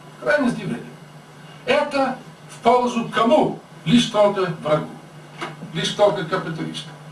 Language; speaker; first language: Russian; non-native, fluent; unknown